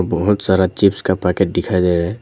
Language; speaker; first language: Hindi; non-native, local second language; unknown